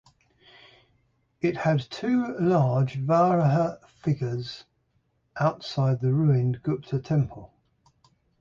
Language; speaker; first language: English; native; English